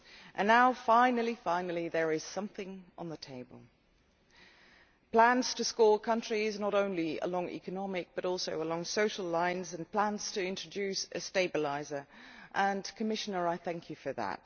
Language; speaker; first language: English; non-native, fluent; Dutch